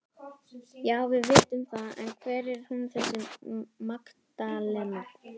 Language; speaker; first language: Icelandic; native; Icelandic